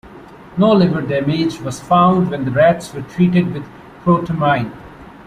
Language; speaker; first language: English; non-native, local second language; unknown